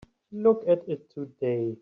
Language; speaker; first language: English; native; English